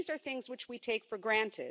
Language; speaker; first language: English; non-native, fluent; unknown